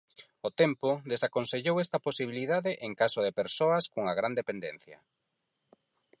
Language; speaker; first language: Galician; non-native, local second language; Spanish